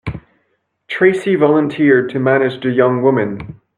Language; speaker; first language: English; non-native, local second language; French